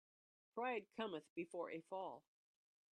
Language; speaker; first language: English; native; English